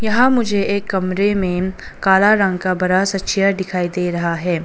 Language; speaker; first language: Hindi; non-native, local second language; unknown